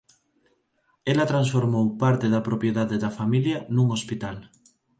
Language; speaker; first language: Galician; non-native, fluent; Spanish